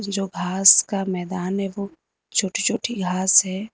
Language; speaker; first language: Hindi; native; Hindi